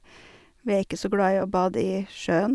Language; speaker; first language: Norwegian; native; Norwegian